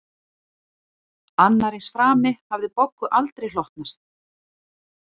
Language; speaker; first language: Icelandic; native; Icelandic